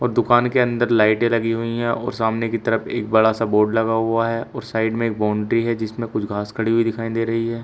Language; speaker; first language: Hindi; native; Hindi